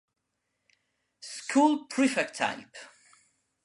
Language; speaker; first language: English; non-native, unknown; Spanish